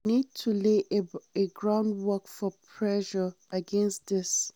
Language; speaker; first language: English; non-native, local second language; Hausa